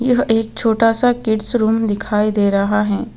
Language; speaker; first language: Hindi; non-native, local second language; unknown